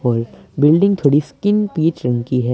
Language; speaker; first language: Hindi; non-native, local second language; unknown